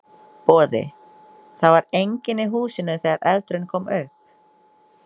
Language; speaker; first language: Icelandic; non-native, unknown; Indonesian